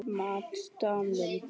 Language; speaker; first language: Icelandic; native; Icelandic